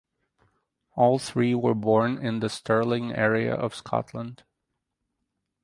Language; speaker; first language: English; native; English